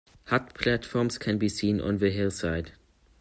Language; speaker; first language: English; non-native, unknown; German